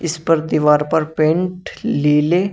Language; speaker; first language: Hindi; native; Hindi